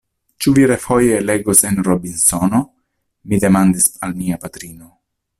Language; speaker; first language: Esperanto; non-native, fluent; Italian